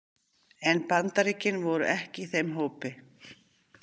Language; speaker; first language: Icelandic; native; Icelandic